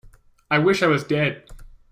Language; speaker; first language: English; native; English